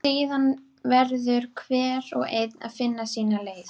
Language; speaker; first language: Icelandic; native; Icelandic